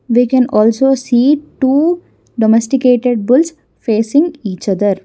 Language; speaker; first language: English; non-native, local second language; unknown